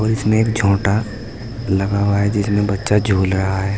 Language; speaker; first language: Hindi; native; Hindi